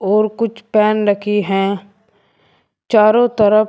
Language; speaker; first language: Hindi; native; Hindi